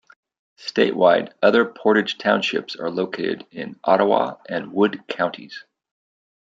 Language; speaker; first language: English; native; English